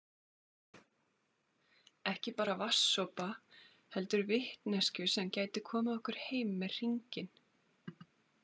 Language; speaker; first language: Icelandic; native; Icelandic